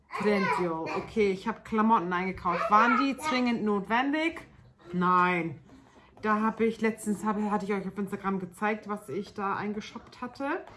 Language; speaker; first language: German; early bilingual, other home language; Turkish